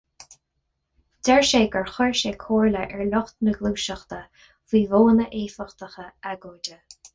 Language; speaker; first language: Irish; non-native, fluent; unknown